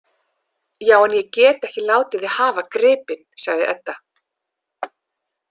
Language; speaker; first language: Icelandic; non-native, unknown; English